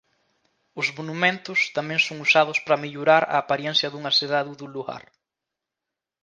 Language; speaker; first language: Galician; native; Galician